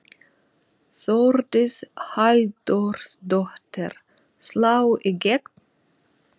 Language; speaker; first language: Icelandic; non-native, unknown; Russian